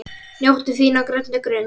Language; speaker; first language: Icelandic; native; Icelandic